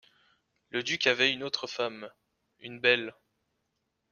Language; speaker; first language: French; native; French